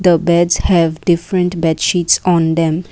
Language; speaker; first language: English; non-native, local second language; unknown